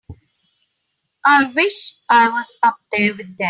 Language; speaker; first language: English; non-native, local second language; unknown